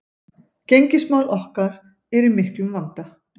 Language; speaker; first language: Icelandic; native; Icelandic